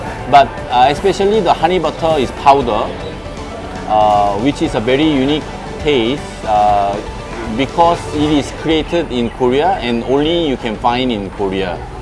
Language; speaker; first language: English; non-native, fluent; Korean